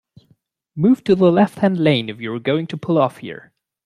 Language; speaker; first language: English; non-native, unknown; German